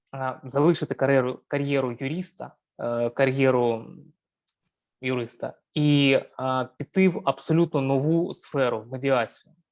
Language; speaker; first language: Ukrainian; native; Ukrainian